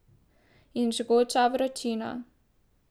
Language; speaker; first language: Slovenian; native; Slovenian